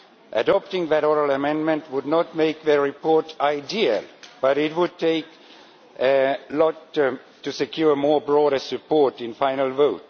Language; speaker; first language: English; non-native, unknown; Estonian